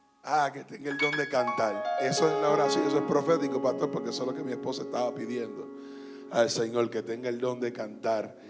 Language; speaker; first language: Spanish; early bilingual, heritage; Spanish